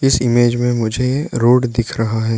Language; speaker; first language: Hindi; non-native, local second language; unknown